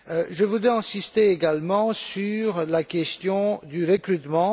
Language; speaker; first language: French; non-native, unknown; Romanian